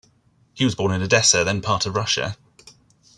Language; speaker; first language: English; native; English